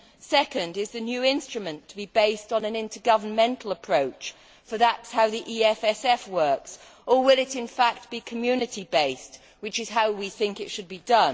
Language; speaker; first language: English; native; English